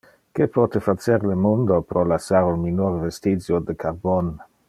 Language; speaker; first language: Interlingua; non-native, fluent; Dutch